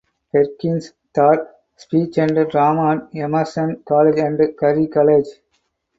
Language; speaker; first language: English; non-native, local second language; Tamil